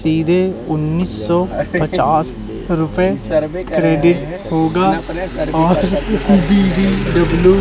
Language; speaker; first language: Hindi; native; Hindi